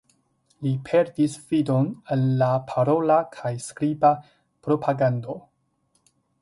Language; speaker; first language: Esperanto; non-native, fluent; Chinese